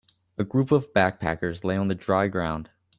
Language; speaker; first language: English; native; English